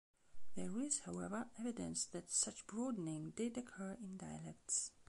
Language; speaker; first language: English; non-native, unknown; Belarusian